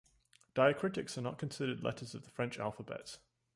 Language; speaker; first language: English; native; English